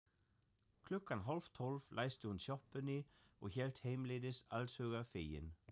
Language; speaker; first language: Icelandic; non-native, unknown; German